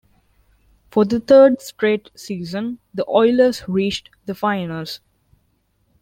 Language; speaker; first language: English; non-native, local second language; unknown